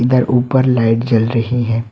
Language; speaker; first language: Hindi; non-native, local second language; Bangla